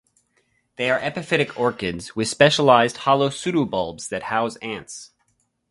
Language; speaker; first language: English; native; English